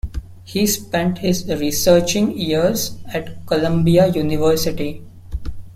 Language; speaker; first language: English; non-native, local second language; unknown